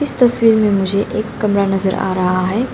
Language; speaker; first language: Hindi; non-native, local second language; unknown